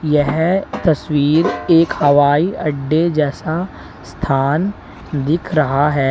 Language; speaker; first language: Hindi; native; Hindi